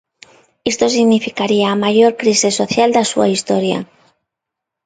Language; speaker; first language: Galician; non-native, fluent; Spanish